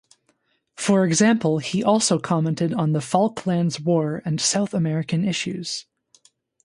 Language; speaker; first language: English; native; English